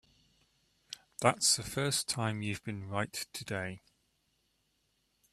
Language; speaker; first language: English; native; English